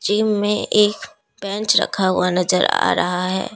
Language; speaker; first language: Hindi; non-native, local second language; Assamese